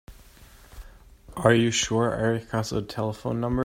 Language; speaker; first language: English; non-native, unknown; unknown